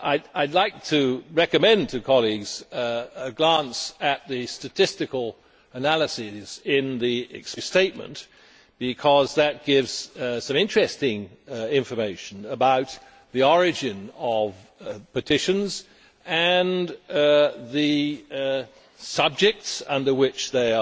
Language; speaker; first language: English; native; English